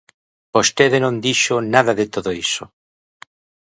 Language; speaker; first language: Galician; native; Galician